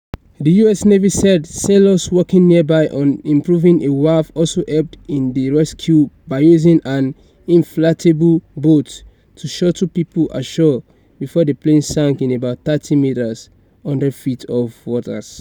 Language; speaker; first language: English; non-native, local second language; Yoruba